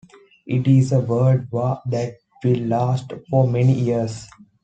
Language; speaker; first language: English; non-native, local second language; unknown